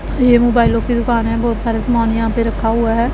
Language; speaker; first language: Hindi; non-native, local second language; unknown